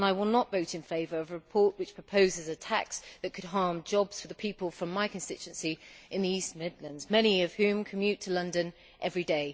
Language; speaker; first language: English; native; English